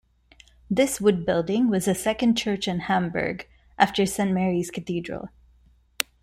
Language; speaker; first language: English; non-native, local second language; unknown